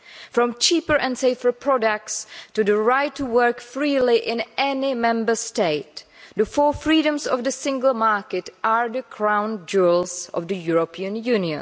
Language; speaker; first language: English; non-native, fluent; Czech